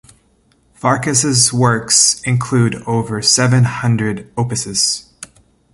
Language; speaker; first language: English; native; English